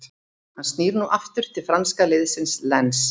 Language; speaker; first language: Icelandic; native; Icelandic